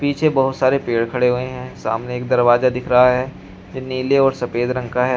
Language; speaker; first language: Hindi; native; Hindi